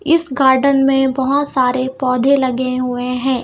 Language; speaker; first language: Hindi; native; Hindi